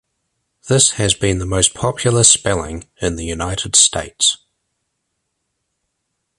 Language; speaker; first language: English; native; English